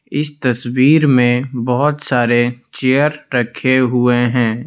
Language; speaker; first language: Hindi; non-native, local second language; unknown